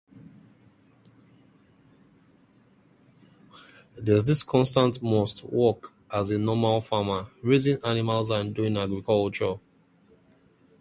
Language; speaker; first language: English; native; English